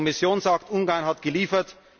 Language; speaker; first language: German; native; German